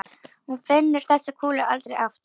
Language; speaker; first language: Icelandic; native; Icelandic